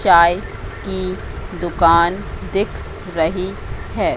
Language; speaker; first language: Hindi; native; Hindi